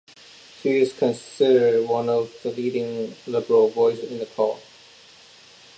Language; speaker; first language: English; non-native, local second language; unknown